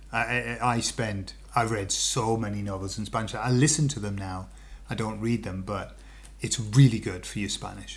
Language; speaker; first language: English; native; English